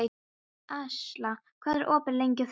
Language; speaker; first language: Icelandic; non-native, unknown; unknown